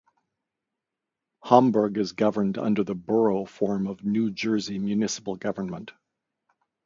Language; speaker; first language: English; native; English